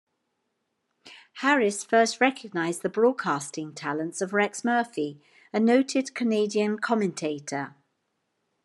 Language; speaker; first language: English; native; English